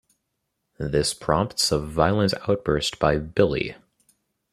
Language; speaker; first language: English; native; English